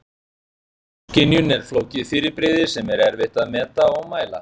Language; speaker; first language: Icelandic; native; Icelandic